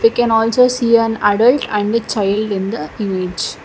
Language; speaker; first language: English; non-native, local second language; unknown